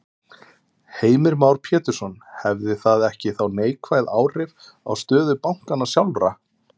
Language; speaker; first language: Icelandic; native; Icelandic